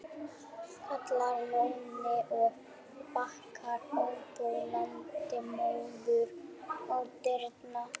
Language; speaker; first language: Icelandic; non-native, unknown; German